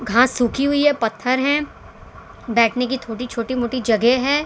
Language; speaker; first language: Hindi; non-native, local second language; Gujarati